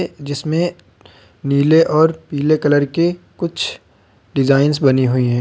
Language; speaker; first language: Hindi; native; Hindi